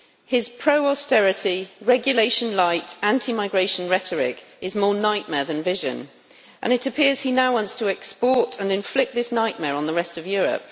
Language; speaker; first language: English; native; English